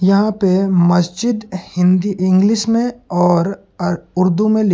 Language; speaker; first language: Hindi; non-native, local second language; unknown